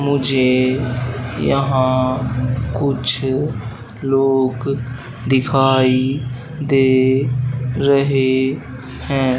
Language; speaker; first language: Hindi; native; Hindi